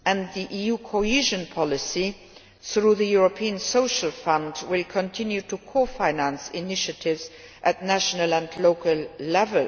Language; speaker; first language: English; non-native, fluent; Luxembourgish